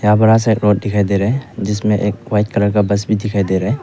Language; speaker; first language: Hindi; non-native, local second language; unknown